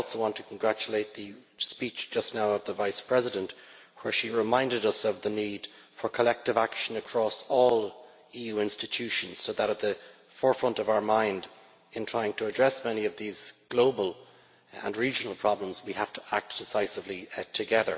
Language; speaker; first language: English; native; English